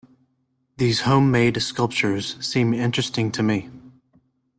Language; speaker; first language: English; native; English